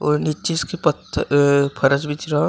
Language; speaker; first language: Hindi; native; Hindi